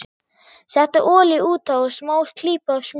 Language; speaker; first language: Icelandic; non-native, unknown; German